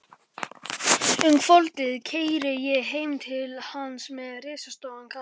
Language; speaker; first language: Icelandic; non-native, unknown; Polish